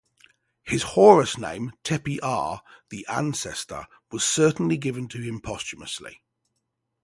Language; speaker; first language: English; native; English